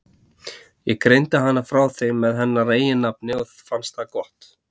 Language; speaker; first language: Icelandic; native; Icelandic